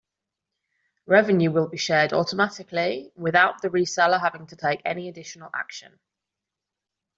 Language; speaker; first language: English; non-native, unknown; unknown